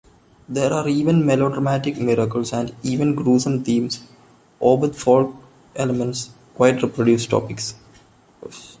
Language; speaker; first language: English; non-native, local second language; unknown